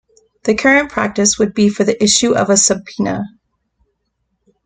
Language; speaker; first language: English; native; English